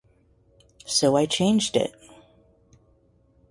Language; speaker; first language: English; native; English